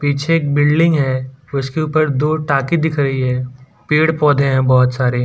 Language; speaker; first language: Hindi; non-native, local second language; Gujarati